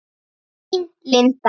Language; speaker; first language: Icelandic; native; Icelandic